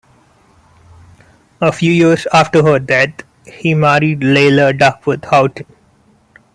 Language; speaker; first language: English; non-native, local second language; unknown